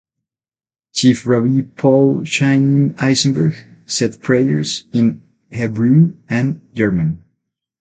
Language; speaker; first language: English; non-native, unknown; Spanish